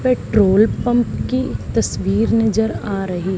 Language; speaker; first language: Hindi; native; Hindi